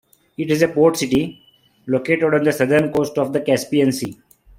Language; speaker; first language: English; non-native, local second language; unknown